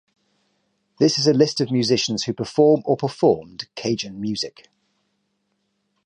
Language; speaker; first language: English; native; English